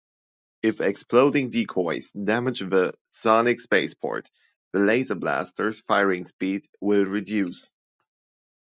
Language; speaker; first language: English; non-native, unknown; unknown